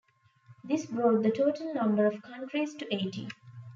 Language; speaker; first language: English; non-native, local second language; Tamil